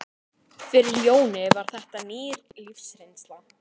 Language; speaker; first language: Icelandic; native; Icelandic